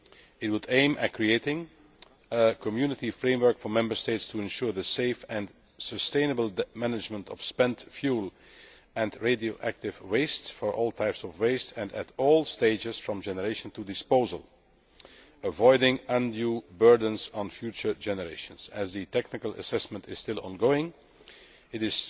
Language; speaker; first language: English; non-native, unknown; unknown